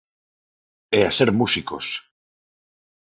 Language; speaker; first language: Galician; non-native, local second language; Spanish